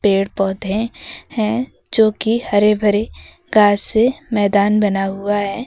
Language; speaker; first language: Hindi; native; Hindi